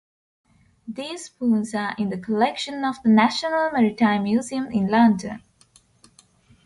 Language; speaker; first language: English; non-native, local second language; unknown